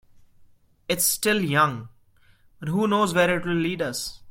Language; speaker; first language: English; non-native, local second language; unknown